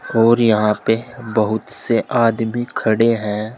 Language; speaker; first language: Hindi; native; Hindi